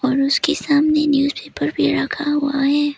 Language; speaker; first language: Hindi; early bilingual, other home language; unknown